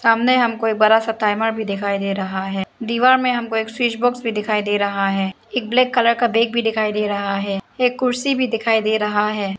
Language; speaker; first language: Hindi; non-native, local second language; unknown